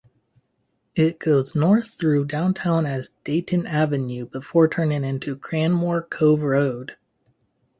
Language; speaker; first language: English; native; English